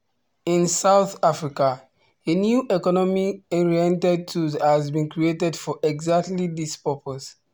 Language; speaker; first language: English; non-native, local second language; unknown